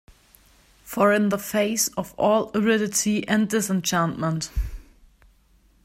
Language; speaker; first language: English; non-native, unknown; German